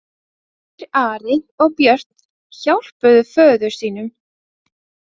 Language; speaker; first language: Icelandic; non-native, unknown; Latvian